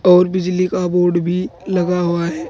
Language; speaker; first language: Hindi; native; Hindi